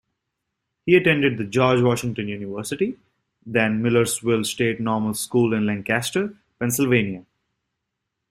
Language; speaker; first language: English; native; English